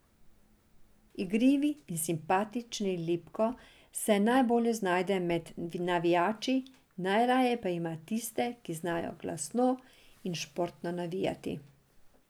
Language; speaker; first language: Slovenian; non-native, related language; Serbian